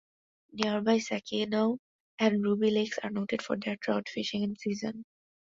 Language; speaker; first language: English; non-native, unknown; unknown